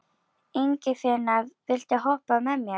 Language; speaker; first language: Icelandic; native; Icelandic